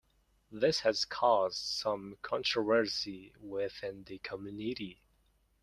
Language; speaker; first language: English; non-native, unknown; Mongolian